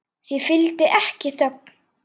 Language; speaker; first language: Icelandic; native; Icelandic